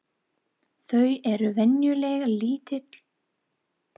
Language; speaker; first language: Icelandic; non-native, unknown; English